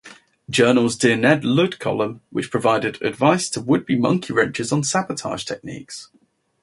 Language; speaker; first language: English; native; English